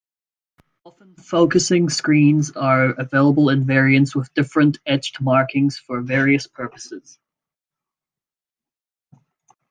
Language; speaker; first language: English; native; English